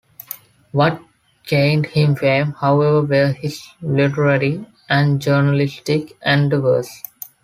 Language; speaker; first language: English; non-native, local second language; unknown